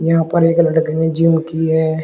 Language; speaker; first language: Hindi; native; Hindi